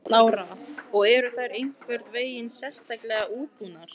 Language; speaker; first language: Icelandic; native; Icelandic